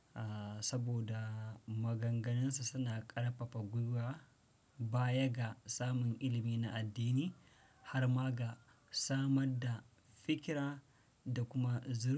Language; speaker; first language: Hausa; non-native, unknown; Fula